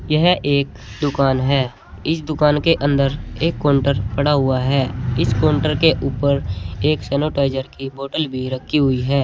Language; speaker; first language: Hindi; native; Hindi